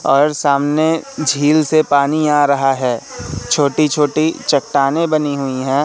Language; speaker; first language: Hindi; native; Hindi